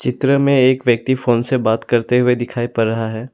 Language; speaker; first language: Hindi; non-native, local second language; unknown